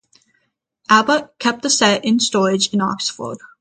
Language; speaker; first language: English; native; English